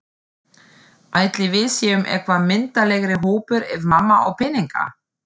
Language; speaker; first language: Icelandic; non-native, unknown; German